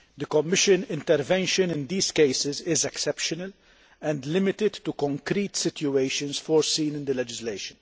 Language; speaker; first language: English; non-native, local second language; Maltese